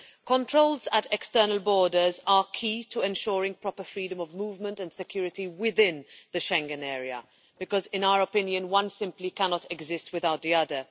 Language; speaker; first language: English; non-native, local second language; Maltese